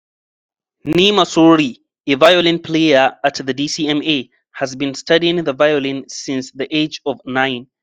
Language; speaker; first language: English; non-native, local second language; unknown